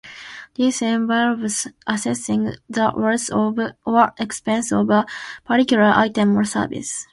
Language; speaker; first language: English; non-native, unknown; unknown